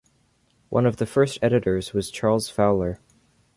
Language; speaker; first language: English; native; English